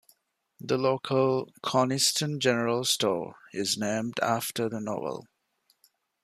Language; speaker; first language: English; non-native, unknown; Divehi